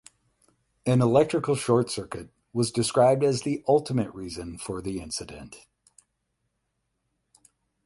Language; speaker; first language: English; native; English